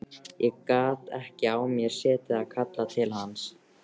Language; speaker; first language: Icelandic; native; Icelandic